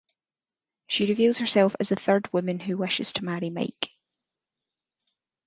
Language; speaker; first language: English; native; English